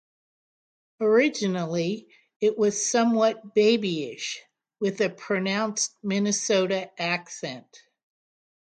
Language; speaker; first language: English; native; English